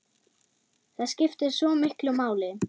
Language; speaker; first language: Icelandic; non-native, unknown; German